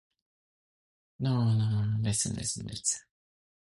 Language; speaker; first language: English; non-native, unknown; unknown